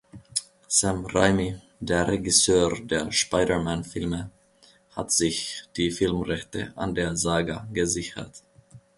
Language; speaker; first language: German; non-native, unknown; Finnish